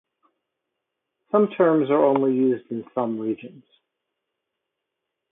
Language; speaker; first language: English; native; English